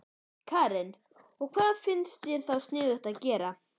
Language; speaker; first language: Icelandic; native; Icelandic